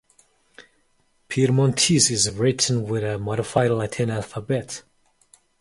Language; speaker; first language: English; non-native, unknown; Mongolian